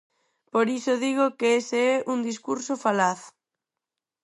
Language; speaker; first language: Galician; non-native, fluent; Spanish